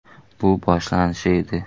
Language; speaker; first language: Uzbek; native; Uzbek